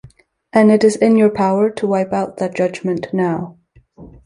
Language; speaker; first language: English; native; English